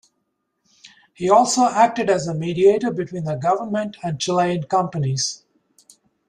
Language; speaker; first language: English; native; English